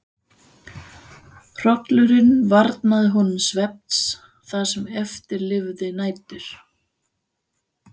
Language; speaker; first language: Icelandic; non-native, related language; Danish